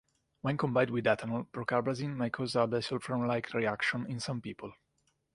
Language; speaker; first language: English; non-native, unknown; Italian